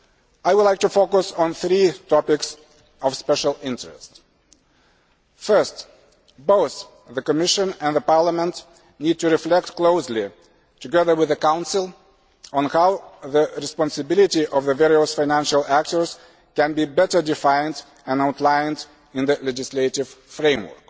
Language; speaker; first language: English; non-native, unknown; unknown